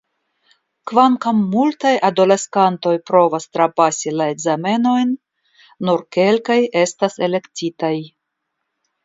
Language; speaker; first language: Esperanto; non-native, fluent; Russian